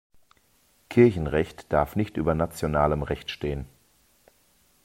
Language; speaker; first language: German; native; German